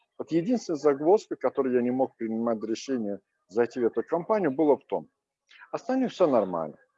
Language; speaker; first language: Russian; non-native, local second language; Azerbaijani